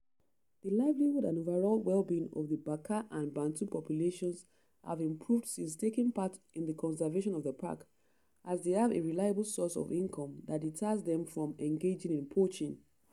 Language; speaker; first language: English; non-native, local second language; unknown